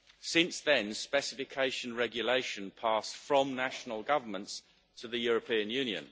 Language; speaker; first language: English; native; English